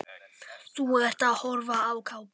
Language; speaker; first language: Icelandic; non-native, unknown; Polish